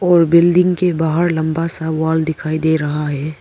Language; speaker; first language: Hindi; non-native, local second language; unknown